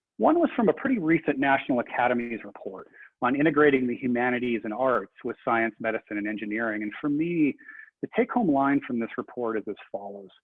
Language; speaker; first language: English; native; English